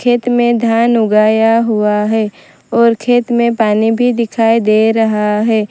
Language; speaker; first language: Hindi; non-native, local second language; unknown